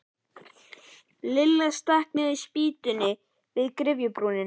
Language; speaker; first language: Icelandic; native; Icelandic